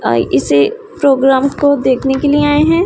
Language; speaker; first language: Hindi; non-native, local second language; Punjabi